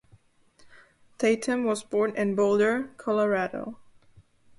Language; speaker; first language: English; non-native, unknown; Slovak